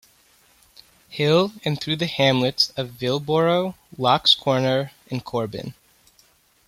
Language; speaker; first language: English; native; English